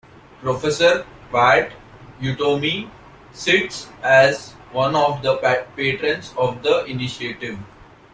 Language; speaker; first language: English; non-native, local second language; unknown